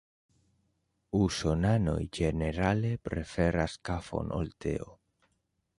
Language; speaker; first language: Esperanto; non-native, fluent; Spanish